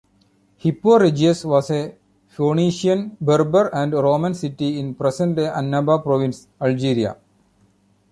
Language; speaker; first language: English; non-native, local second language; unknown